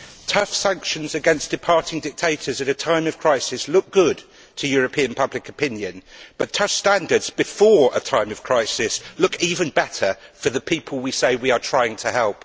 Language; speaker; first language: English; native; English